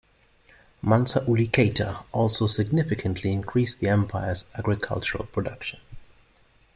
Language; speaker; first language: English; non-native, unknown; German